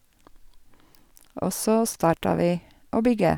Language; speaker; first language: Norwegian; non-native, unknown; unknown